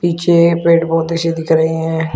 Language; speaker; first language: Hindi; native; Hindi